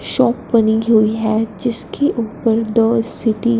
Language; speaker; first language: Hindi; non-native, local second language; Punjabi